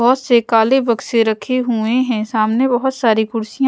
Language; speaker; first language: Hindi; non-native, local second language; Punjabi